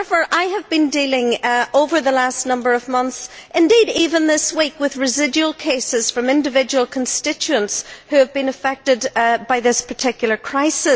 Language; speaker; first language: English; native; English